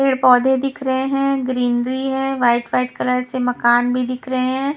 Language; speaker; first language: Hindi; non-native, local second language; Punjabi